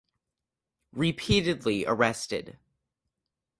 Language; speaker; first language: English; native; English